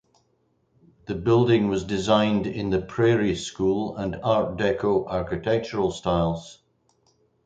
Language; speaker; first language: English; native; English